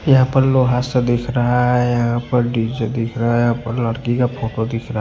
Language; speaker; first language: Hindi; non-native, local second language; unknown